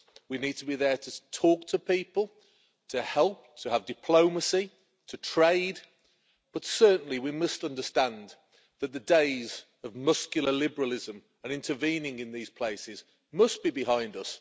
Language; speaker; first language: English; native; English